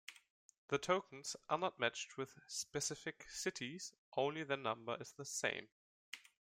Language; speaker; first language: English; non-native, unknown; German